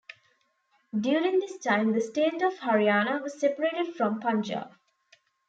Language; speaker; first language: English; non-native, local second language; Tamil